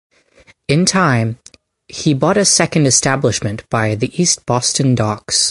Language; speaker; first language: English; native; English